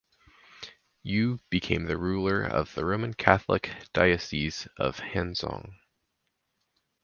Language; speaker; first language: English; native; English